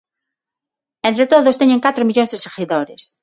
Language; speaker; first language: Galician; non-native, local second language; Spanish